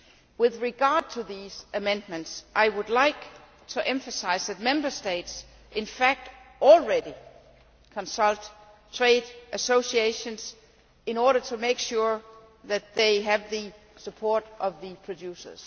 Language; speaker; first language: English; non-native, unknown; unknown